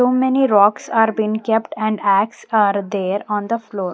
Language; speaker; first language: English; non-native, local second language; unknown